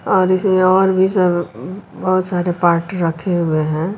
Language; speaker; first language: Hindi; native; Hindi